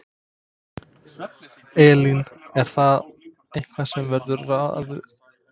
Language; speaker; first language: Icelandic; non-native, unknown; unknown